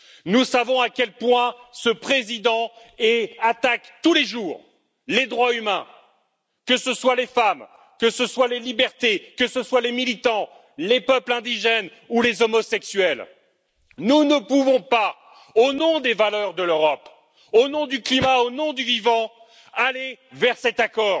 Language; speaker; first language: French; native; French